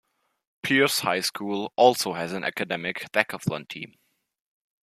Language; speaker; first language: English; non-native, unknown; German